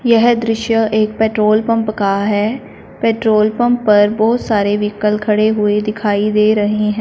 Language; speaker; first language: Hindi; non-native, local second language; Punjabi